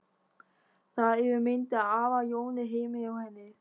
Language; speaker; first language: Icelandic; non-native, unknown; German